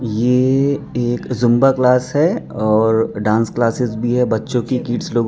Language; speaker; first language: Hindi; non-native, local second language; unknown